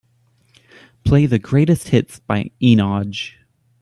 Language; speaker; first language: English; native; English